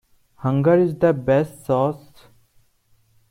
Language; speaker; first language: English; non-native, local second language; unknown